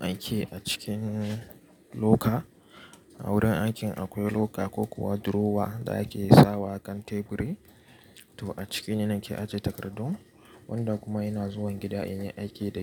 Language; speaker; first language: Hausa; native; Hausa